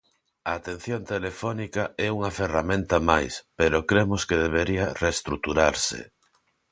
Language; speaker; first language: Galician; non-native, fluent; Spanish